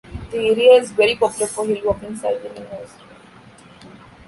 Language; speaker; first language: English; non-native, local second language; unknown